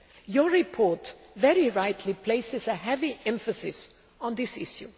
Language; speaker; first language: English; non-native, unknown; German